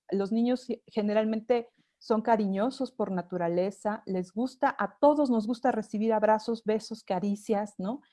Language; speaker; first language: Spanish; native; Spanish